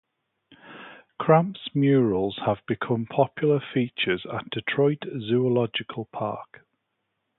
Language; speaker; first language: English; native; English